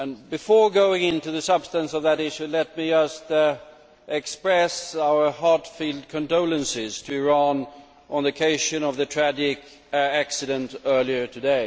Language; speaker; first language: English; non-native, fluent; Swedish